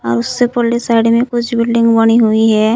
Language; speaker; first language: Hindi; native; Hindi